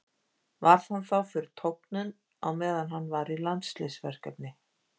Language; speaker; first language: Icelandic; native; Icelandic